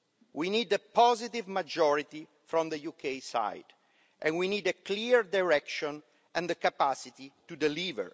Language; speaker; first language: English; non-native, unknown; Italian